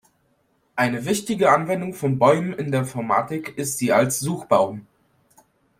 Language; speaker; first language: German; non-native, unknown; Polish